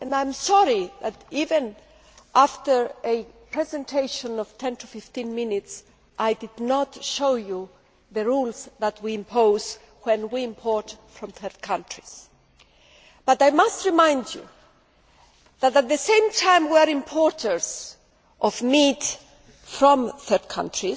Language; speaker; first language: English; non-native, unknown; Greek